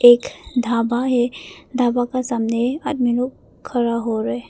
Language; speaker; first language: Hindi; non-native, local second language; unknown